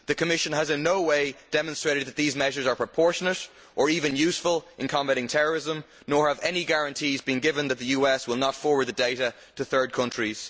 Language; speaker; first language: English; native; English